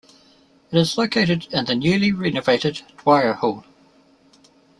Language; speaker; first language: English; native; English